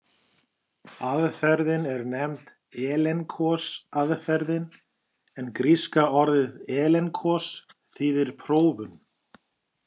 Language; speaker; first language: Icelandic; native; Icelandic